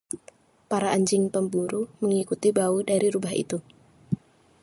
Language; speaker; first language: Indonesian; native; Indonesian